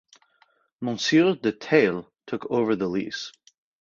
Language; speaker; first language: English; native; English